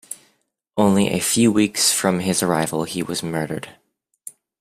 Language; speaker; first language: English; native; English